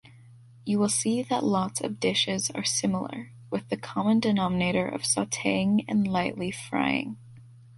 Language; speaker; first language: English; native; English